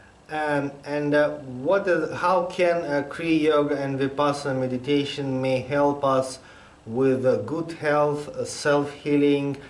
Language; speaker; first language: English; non-native, fluent; Russian